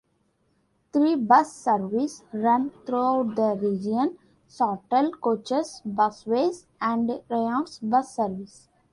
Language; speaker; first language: English; non-native, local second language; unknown